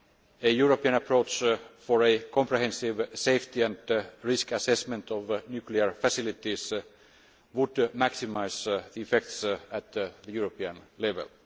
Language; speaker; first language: English; non-native, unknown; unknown